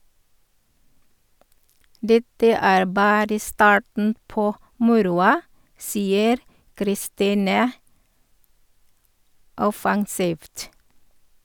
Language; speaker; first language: Norwegian; non-native, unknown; Filipino